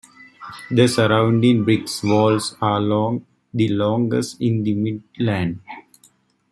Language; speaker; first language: English; native; English